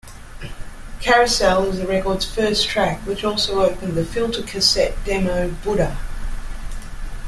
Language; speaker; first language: English; native; English